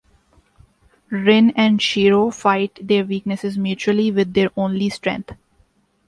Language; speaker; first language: English; non-native, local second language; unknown